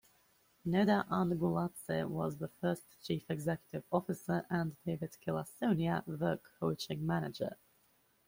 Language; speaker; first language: English; native; English